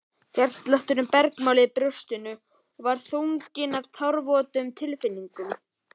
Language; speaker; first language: Icelandic; native; Icelandic